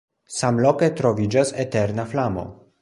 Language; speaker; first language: Esperanto; non-native, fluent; Polish